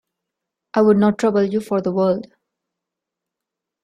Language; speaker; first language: English; non-native, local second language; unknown